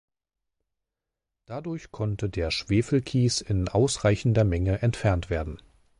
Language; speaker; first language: German; native; German